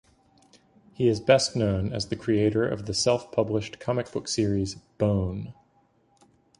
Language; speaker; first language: English; native; English